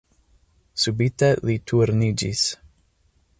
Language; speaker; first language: Esperanto; non-native, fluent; English